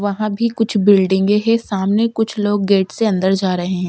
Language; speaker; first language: Hindi; non-native, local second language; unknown